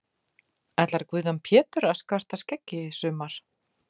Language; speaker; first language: Icelandic; native; Icelandic